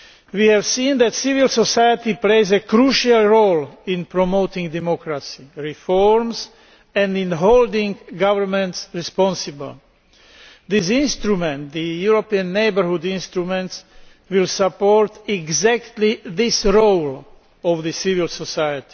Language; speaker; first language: English; non-native, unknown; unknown